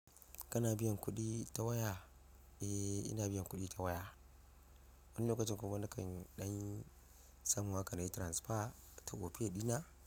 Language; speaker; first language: Hausa; non-native, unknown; Yoruba